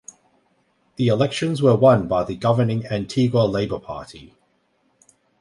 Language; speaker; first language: English; native; English